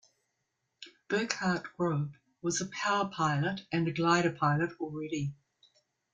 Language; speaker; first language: English; native; English